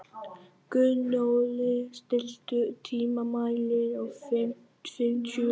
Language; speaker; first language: Icelandic; non-native, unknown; Vietnamese